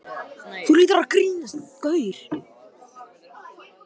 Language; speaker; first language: Icelandic; non-native, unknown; Vietnamese